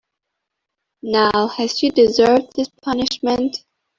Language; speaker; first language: English; non-native, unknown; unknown